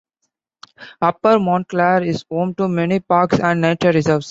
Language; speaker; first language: English; non-native, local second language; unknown